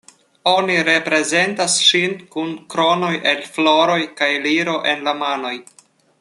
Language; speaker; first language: Esperanto; non-native, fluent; Russian